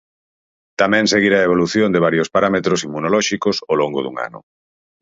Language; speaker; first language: Galician; native; Galician